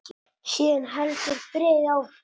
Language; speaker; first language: Icelandic; non-native, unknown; Italian